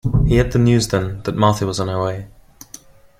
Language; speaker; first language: English; non-native, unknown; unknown